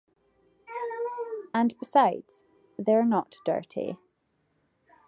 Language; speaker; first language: English; native; English